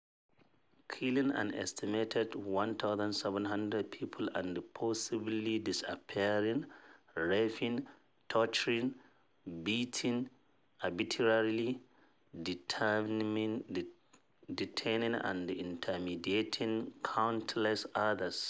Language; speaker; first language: English; non-native, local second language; Hausa